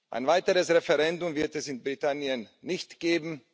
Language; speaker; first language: German; non-native, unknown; Slovak